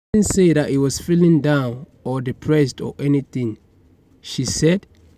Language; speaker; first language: English; non-native, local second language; Yoruba